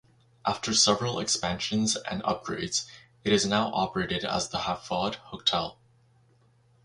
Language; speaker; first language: English; native; English